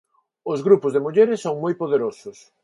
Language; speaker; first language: Galician; non-native, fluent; Spanish